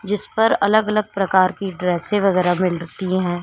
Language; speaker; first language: Hindi; native; Hindi